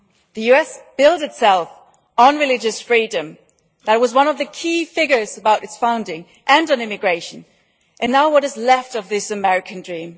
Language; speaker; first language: English; non-native, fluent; German